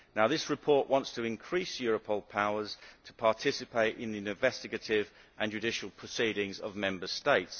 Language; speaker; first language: English; native; English